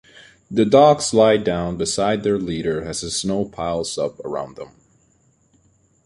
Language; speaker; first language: English; native; English